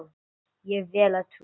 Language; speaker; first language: Icelandic; non-native, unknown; English